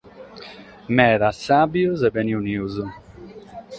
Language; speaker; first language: Sardinian; non-native, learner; Catalan